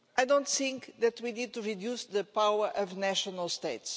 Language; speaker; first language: English; non-native, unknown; Portuguese